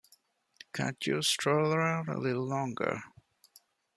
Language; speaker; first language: English; non-native, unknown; Divehi